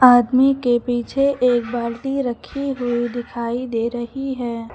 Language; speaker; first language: Hindi; native; Hindi